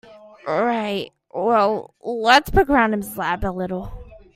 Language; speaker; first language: English; native; English